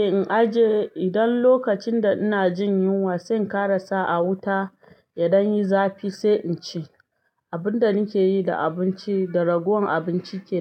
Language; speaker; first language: Hausa; non-native, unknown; Yoruba